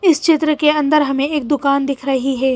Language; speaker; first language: Hindi; native; Hindi